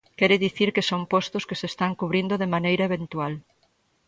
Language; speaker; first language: Galician; native; Galician